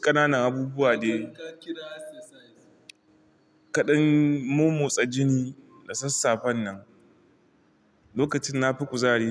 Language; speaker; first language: Hausa; non-native, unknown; Igbo